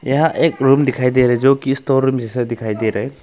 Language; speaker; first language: Hindi; non-native, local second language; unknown